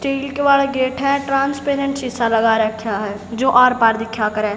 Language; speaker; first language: Hindi; native; Hindi